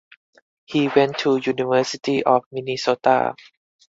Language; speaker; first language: English; non-native, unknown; Thai